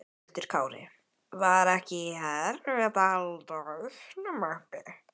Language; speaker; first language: Icelandic; native; Icelandic